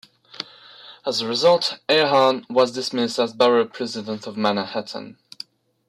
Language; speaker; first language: English; non-native, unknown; French